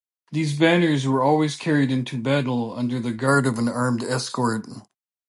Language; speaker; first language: English; native; English